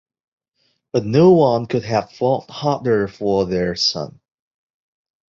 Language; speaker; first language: English; non-native, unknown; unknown